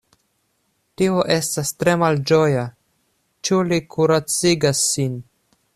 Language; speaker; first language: Esperanto; non-native, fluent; Russian